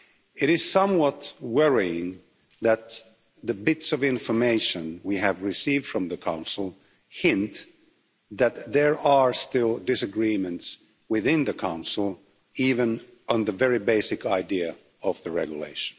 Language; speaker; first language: English; non-native, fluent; Finnish